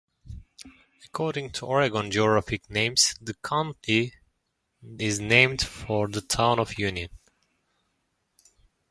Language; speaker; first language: English; non-native, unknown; Turkish